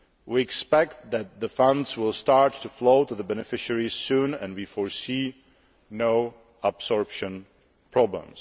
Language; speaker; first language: English; non-native, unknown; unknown